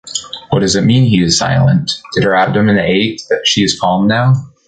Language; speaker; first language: English; native; English